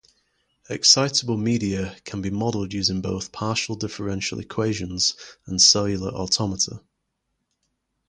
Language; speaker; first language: English; native; English